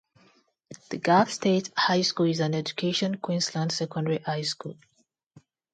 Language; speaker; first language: English; non-native, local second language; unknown